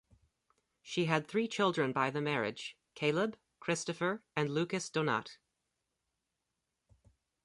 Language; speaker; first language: English; native; English